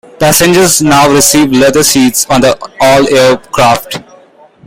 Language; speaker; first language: English; non-native, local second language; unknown